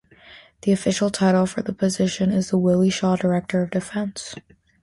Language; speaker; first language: English; native; English